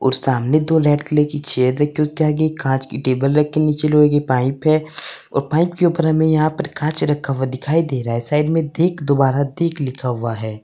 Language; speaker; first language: Hindi; native; Hindi